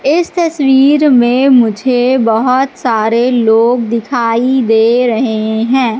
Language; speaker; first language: Hindi; native; Hindi